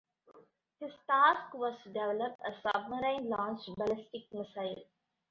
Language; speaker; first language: English; non-native, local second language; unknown